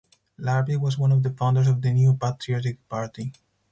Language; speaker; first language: English; non-native, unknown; Spanish